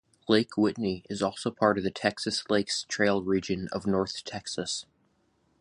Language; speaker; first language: English; native; English